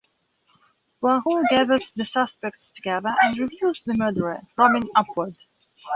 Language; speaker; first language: English; non-native, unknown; Belarusian